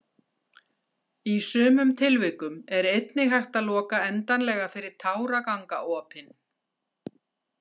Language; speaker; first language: Icelandic; native; Icelandic